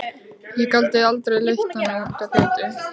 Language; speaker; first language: Icelandic; native; Icelandic